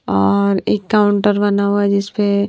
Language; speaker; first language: Hindi; non-native, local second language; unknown